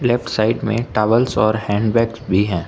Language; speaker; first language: Hindi; non-native, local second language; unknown